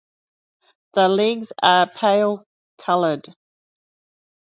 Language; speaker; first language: English; native; English